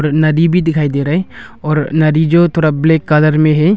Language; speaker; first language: Hindi; non-native, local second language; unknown